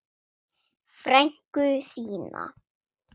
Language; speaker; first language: Icelandic; non-native, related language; Swedish